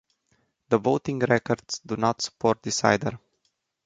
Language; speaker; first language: English; non-native, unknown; Romanian